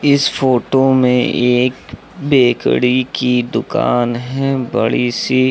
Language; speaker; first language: Hindi; native; Hindi